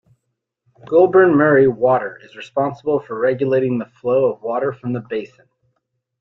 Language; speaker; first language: English; native; English